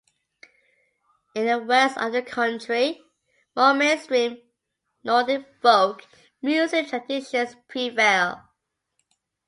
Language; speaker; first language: English; native; English